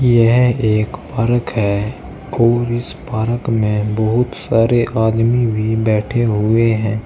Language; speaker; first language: Hindi; native; Hindi